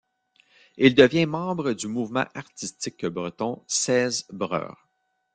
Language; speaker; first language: French; native; French